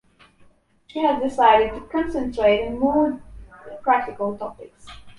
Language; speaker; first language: English; non-native, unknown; Polish